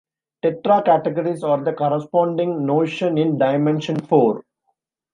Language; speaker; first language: English; non-native, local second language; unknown